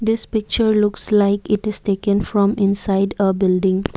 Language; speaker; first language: English; non-native, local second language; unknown